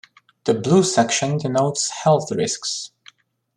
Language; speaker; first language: English; non-native, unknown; Romanian